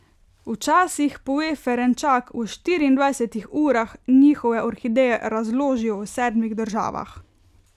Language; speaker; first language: Slovenian; native; Slovenian